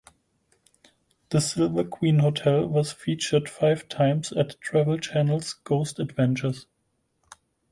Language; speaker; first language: English; non-native, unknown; German